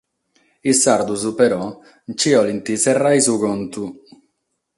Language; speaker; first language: Sardinian; non-native, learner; Catalan